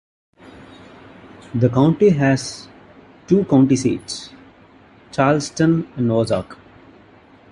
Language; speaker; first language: English; non-native, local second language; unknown